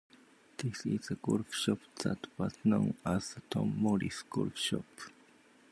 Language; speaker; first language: English; non-native, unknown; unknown